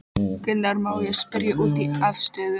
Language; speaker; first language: Icelandic; non-native, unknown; Polish